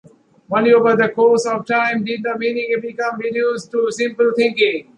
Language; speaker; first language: English; native; English